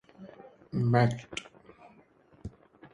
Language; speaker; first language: English; non-native, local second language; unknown